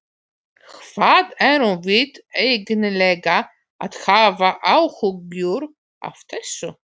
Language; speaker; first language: Icelandic; non-native, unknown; Polish